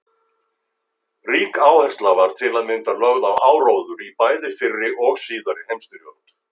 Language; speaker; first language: Icelandic; native; Icelandic